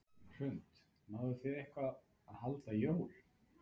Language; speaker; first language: Icelandic; native; Icelandic